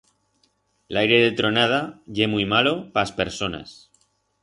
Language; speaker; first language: Aragonese; non-native, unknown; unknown